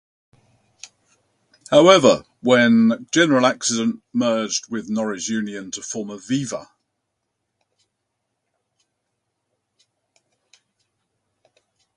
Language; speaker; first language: English; native; English